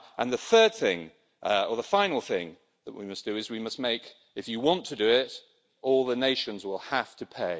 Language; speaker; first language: English; native; English